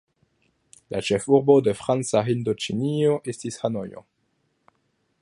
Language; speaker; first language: Esperanto; non-native, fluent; French